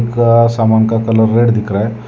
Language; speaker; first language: Hindi; non-native, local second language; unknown